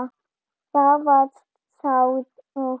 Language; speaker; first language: Icelandic; non-native, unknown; German